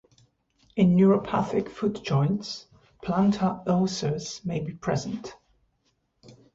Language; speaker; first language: English; native; English